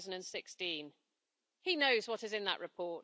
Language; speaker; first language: English; native; English